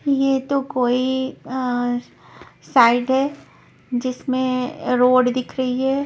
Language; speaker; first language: Hindi; non-native, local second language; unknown